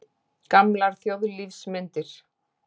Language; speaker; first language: Icelandic; native; Icelandic